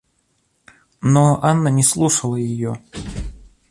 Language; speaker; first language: Russian; native; Russian